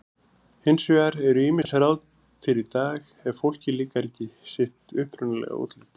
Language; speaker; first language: Icelandic; native; Icelandic